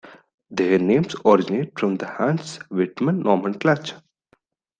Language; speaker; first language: English; non-native, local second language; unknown